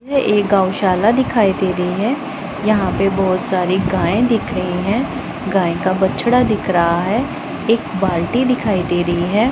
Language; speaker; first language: Hindi; non-native, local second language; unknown